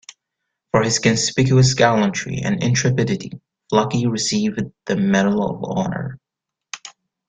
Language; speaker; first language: English; native; English